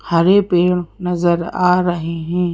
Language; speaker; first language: Hindi; native; Hindi